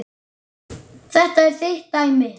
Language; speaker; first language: Icelandic; native; Icelandic